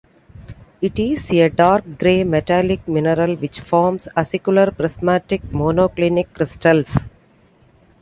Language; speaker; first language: English; non-native, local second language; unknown